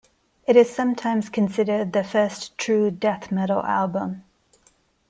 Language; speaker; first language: English; non-native, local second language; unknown